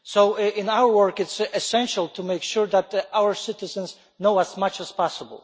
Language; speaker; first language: English; non-native, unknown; Polish